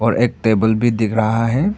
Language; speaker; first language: Hindi; non-native, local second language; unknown